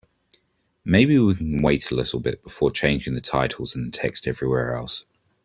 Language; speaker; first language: English; native; English